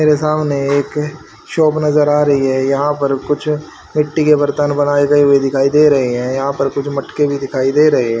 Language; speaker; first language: Hindi; native; Hindi